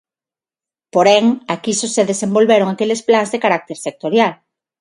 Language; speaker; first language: Galician; non-native, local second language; Spanish